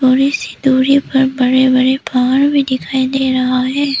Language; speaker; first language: Hindi; early bilingual, other home language; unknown